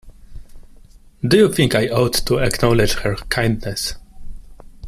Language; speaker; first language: English; non-native, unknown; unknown